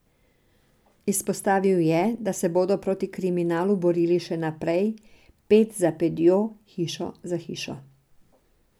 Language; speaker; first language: Slovenian; non-native, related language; Serbian